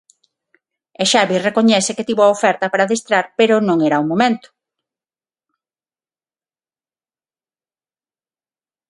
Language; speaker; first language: Galician; non-native, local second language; Spanish